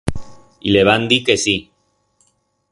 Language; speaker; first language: Aragonese; non-native, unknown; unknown